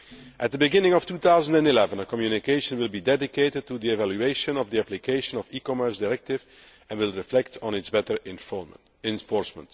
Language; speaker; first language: English; non-native, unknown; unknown